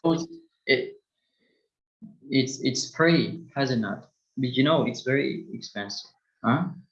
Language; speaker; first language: English; non-native, fluent; Turkish